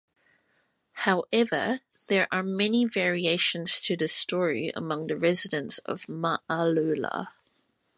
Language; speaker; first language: English; native; English